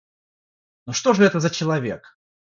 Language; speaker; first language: Russian; non-native, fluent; Georgian